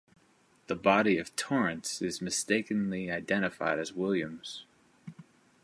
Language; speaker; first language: English; native; English